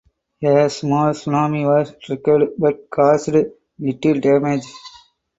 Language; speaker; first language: English; non-native, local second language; Tamil